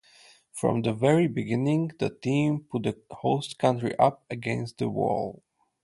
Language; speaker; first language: English; non-native, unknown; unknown